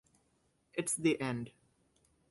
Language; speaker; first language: English; native; English